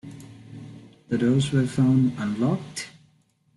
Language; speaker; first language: English; non-native, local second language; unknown